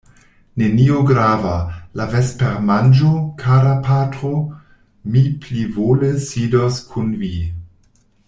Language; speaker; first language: Esperanto; non-native, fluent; German